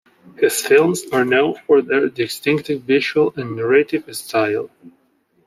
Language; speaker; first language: English; non-native, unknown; Spanish